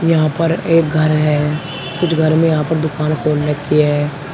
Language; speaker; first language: Hindi; native; Hindi